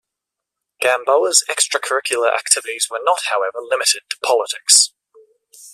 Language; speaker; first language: English; native; English